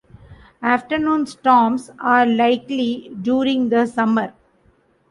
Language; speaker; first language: English; non-native, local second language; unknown